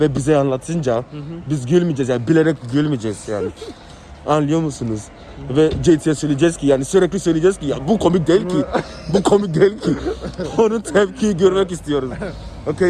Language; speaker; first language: Turkish; non-native, learner; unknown